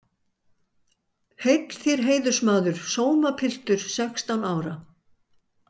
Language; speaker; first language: Icelandic; native; Icelandic